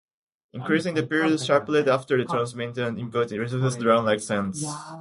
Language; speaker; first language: English; native; English